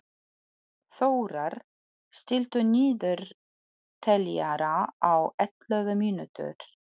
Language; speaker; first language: Icelandic; non-native, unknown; Polish